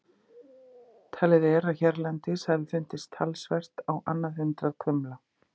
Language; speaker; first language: Icelandic; native; Icelandic